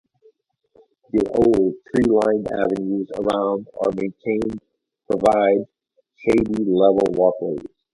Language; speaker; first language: English; native; English